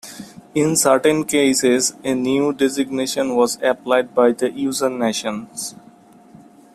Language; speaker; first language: English; non-native, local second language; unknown